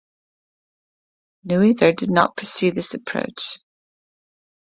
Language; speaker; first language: English; non-native, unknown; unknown